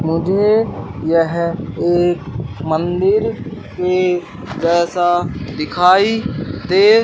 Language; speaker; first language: Hindi; native; Hindi